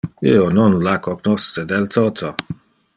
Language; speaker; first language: Interlingua; non-native, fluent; Dutch